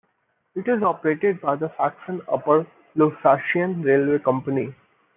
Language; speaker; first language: English; non-native, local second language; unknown